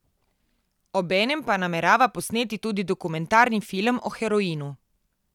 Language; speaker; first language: Slovenian; native; Slovenian